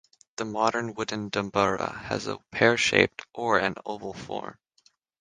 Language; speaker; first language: English; native; English